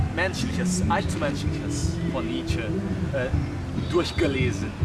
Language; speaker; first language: German; non-native, learner; Portuguese